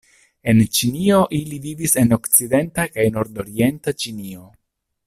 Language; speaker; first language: Esperanto; non-native, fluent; Italian